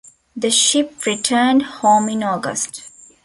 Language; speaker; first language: English; non-native, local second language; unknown